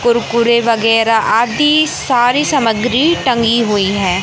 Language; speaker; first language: Hindi; native; Hindi